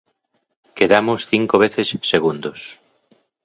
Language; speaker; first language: Galician; native; Galician